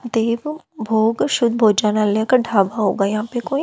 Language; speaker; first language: Hindi; native; Hindi